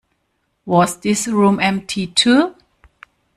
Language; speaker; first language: English; non-native, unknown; German